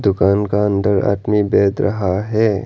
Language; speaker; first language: Hindi; non-native, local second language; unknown